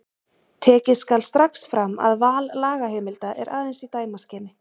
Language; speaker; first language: Icelandic; native; Icelandic